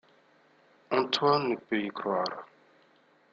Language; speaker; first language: French; non-native, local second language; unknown